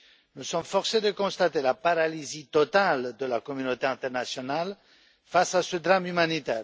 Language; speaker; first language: French; non-native, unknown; Romanian